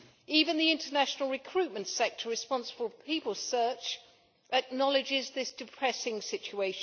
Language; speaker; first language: English; native; English